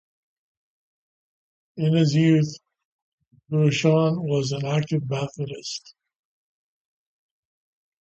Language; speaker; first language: English; native; English